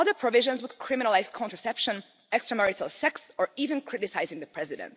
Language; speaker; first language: English; non-native, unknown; Hungarian